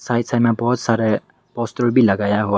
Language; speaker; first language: Hindi; non-native, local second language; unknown